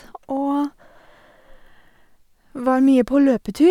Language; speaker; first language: Norwegian; non-native, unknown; English